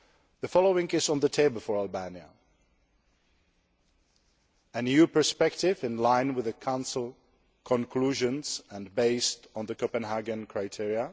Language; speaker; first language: English; non-native, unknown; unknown